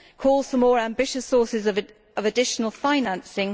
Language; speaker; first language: English; native; English